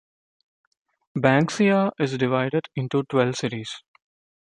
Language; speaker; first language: English; non-native, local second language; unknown